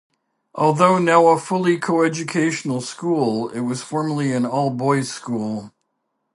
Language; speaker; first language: English; native; English